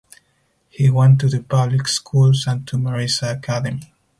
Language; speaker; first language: English; non-native, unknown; Spanish